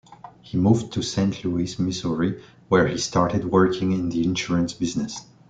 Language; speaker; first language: English; non-native, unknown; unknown